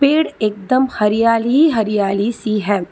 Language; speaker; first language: Hindi; non-native, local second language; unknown